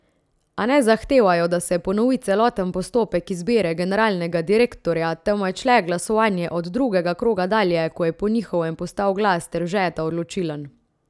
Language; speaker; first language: Slovenian; native; Slovenian